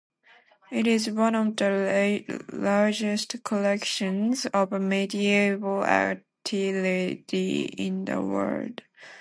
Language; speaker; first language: English; non-native, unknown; Japanese